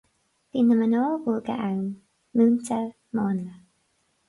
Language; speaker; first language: Irish; non-native, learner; English